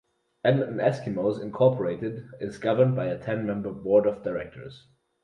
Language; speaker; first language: English; non-native, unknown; German